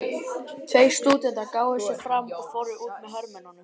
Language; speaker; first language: Icelandic; native; Icelandic